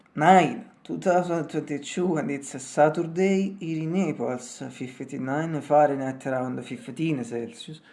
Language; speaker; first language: English; non-native, learner; Italian